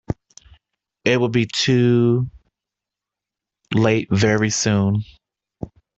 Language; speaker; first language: English; native; English